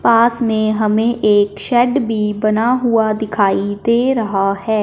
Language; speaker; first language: Hindi; non-native, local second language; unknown